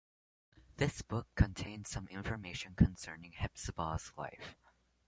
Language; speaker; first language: English; non-native, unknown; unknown